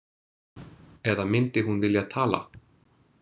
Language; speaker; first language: Icelandic; non-native, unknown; English